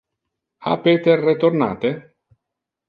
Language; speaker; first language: Interlingua; non-native, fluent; Italian